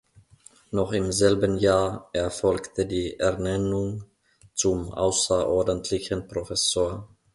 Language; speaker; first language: German; non-native, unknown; Finnish